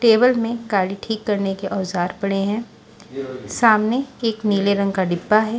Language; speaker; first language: Hindi; non-native, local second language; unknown